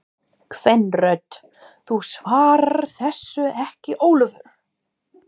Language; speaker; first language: Icelandic; non-native, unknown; English